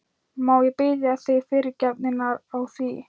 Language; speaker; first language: Icelandic; non-native, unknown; Thai